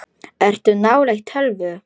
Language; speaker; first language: Icelandic; non-native, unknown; Polish